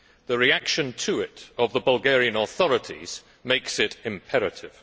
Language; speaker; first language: English; native; English